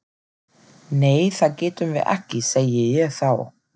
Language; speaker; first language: Icelandic; non-native, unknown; German